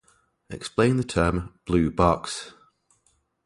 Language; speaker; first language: English; native; English